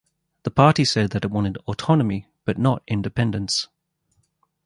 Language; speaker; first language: English; native; English